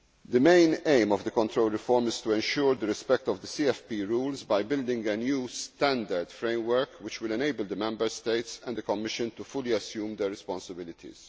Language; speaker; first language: English; non-native, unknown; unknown